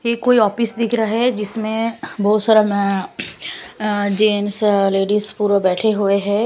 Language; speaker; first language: Hindi; non-native, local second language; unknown